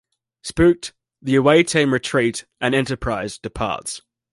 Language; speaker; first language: English; native; English